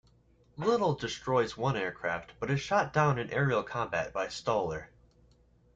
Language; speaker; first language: English; native; English